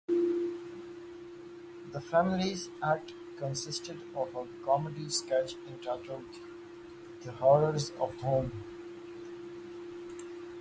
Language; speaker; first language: English; native; English